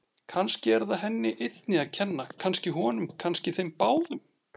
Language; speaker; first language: Icelandic; native; Icelandic